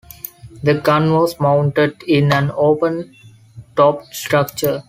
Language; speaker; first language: English; non-native, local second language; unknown